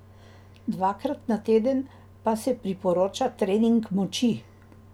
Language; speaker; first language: Slovenian; native; Slovenian